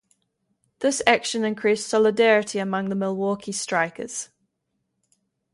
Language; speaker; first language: English; native; English